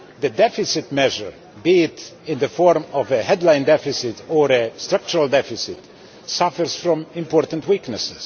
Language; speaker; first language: English; non-native, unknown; Polish